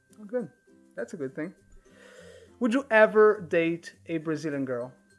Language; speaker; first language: English; non-native, fluent; Portuguese